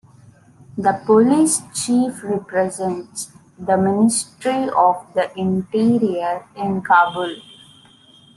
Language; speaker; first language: English; non-native, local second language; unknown